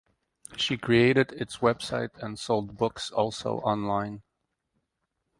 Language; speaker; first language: English; native; English